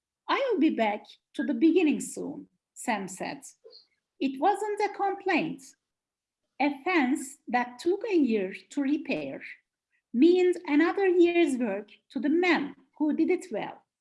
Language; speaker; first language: English; non-native, fluent; Turkish